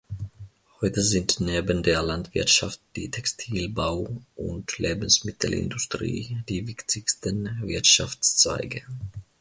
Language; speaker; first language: German; non-native, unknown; Finnish